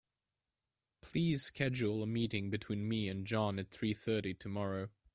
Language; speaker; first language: English; native; English